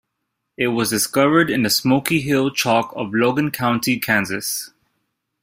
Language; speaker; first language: English; native; English